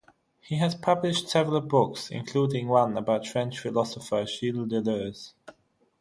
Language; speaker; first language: English; non-native, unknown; German